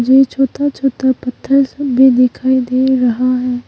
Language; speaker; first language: Hindi; early bilingual, other home language; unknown